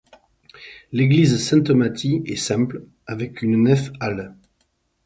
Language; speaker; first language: French; native; French